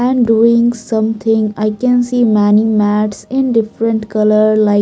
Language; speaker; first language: English; non-native, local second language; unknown